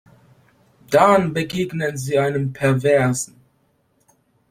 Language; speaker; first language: German; non-native, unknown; Polish